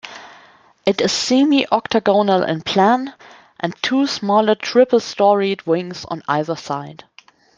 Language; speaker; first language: English; non-native, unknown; German